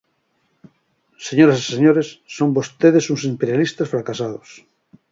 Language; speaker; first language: Galician; native; Galician